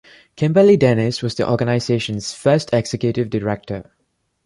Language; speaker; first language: English; non-native, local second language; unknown